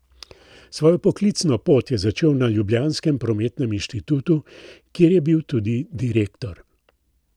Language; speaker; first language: Slovenian; native; Slovenian